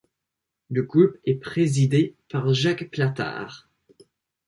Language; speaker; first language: French; non-native, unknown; English